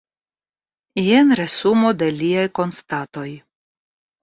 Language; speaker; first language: Esperanto; non-native, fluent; Russian